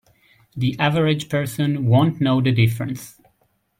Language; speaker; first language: English; native; English